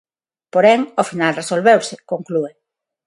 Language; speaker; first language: Galician; non-native, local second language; Spanish